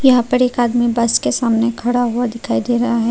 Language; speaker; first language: Hindi; non-native, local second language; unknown